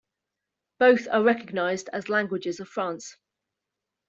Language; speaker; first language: English; native; English